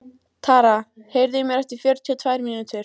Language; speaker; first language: Icelandic; native; Icelandic